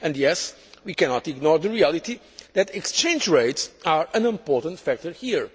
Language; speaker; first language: English; non-native, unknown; Portuguese